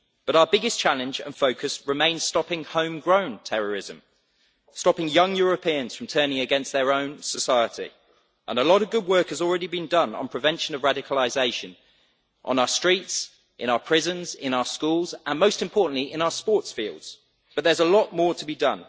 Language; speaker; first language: English; native; English